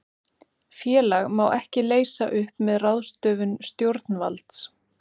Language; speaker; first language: Icelandic; native; Icelandic